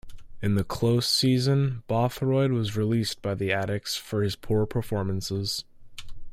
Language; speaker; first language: English; native; English